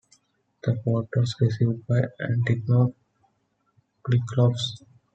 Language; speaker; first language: English; non-native, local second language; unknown